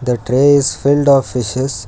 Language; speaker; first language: English; non-native, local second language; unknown